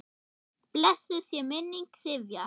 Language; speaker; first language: Icelandic; non-native, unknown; German